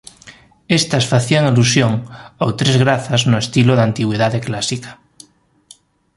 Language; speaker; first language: Galician; native; Galician